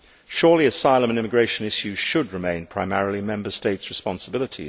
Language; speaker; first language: English; native; English